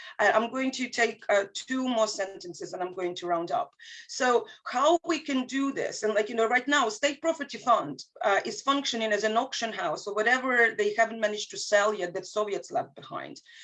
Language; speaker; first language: English; non-native, fluent; Ukrainian